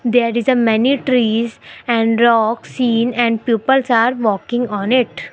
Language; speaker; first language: English; non-native, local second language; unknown